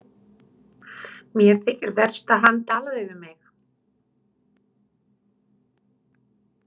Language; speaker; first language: Icelandic; non-native, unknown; Romanian